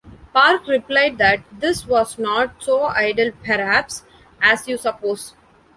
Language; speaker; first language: English; non-native, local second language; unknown